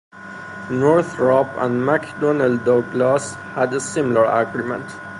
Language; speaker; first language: English; non-native, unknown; Persian